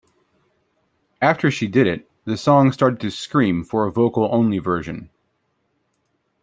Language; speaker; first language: English; native; English